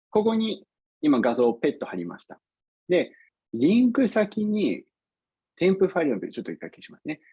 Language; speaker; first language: Japanese; non-native, fluent; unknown